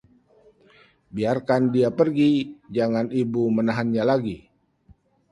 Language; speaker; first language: Indonesian; native; Indonesian